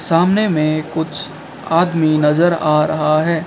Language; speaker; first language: Hindi; non-native, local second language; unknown